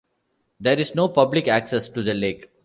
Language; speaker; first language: English; non-native, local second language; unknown